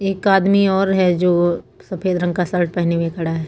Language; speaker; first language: Hindi; native; Hindi